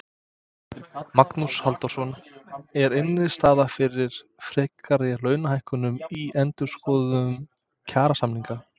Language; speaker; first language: Icelandic; non-native, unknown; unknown